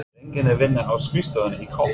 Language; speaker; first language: Icelandic; non-native, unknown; English